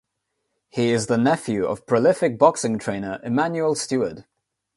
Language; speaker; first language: English; non-native, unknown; Nepali